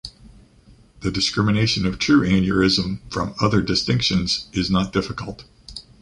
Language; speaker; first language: English; native; English